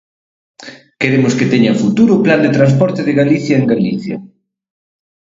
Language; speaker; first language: Galician; native; Galician